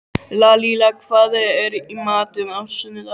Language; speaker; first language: Icelandic; native; Icelandic